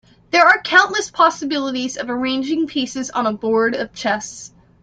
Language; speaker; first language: English; native; English